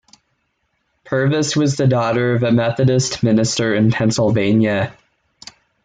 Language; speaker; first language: English; native; English